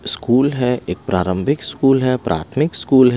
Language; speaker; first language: Hindi; non-native, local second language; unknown